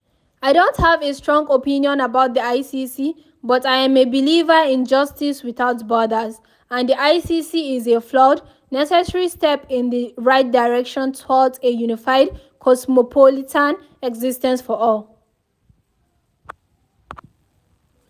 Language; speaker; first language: English; non-native, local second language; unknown